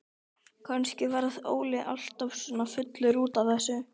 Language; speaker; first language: Icelandic; native; Icelandic